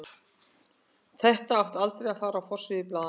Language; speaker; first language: Icelandic; native; Icelandic